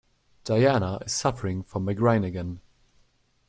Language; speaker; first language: English; non-native, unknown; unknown